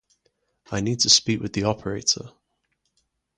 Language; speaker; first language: English; native; English